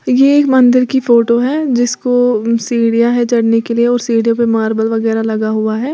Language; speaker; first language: Hindi; native; Hindi